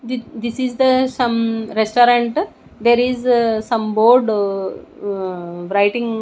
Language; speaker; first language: English; non-native, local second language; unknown